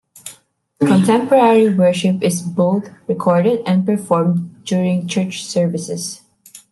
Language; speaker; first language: English; non-native, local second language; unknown